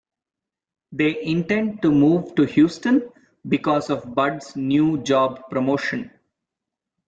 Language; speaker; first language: English; non-native, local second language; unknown